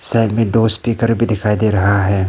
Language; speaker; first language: Hindi; non-native, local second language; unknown